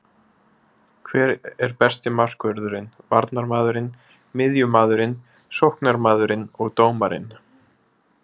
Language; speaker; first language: Icelandic; native; Icelandic